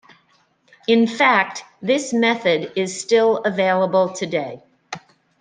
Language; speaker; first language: English; native; English